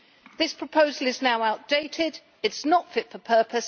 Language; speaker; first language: English; native; English